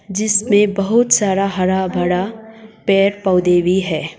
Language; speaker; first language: Hindi; non-native, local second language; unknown